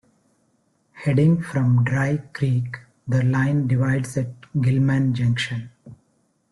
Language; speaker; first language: English; non-native, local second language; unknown